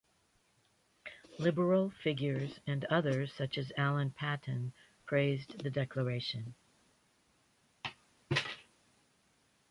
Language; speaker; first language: English; native; English